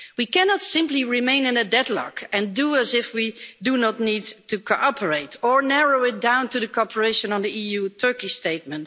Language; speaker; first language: English; non-native, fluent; Dutch